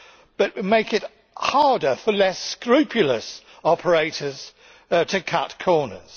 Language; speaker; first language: English; native; English